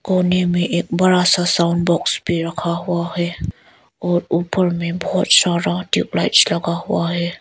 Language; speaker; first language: Hindi; non-native, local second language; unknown